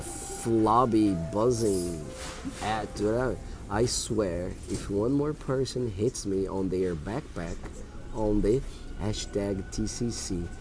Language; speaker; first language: English; non-native, fluent; Portuguese